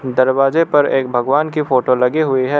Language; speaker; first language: Hindi; non-native, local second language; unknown